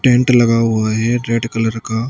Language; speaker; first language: Hindi; native; Hindi